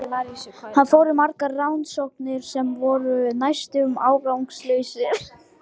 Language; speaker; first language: Icelandic; non-native, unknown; Lithuanian